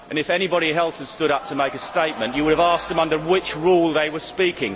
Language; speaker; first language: English; native; English